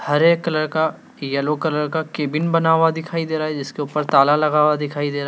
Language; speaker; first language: Hindi; native; Hindi